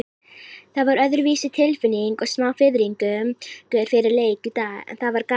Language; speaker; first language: Icelandic; native; Icelandic